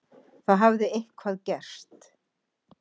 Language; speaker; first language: Icelandic; native; Icelandic